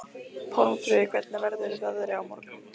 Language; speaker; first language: Icelandic; non-native, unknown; Lithuanian